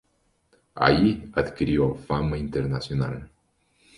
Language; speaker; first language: Spanish; native; Spanish